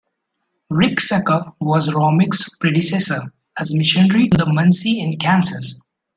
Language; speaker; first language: English; non-native, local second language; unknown